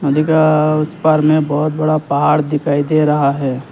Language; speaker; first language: Hindi; non-native, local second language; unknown